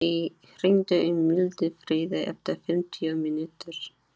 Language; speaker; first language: Icelandic; non-native, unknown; Chinese